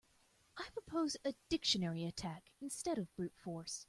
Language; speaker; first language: English; native; English